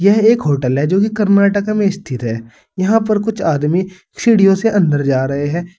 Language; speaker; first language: Hindi; native; Hindi